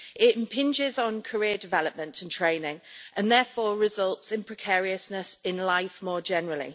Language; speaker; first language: English; native; English